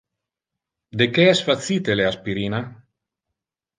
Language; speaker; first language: Interlingua; non-native, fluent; Italian